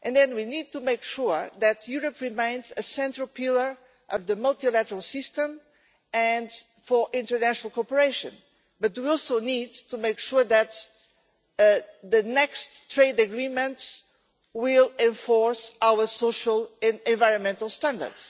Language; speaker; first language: English; non-native, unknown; Portuguese